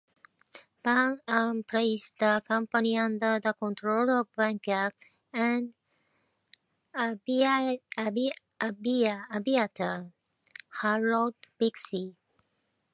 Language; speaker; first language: English; non-native, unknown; Japanese